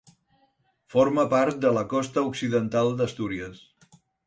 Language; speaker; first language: Catalan; non-native, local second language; Spanish